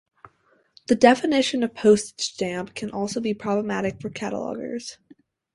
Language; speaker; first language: English; native; English